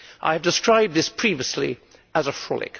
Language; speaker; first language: English; native; English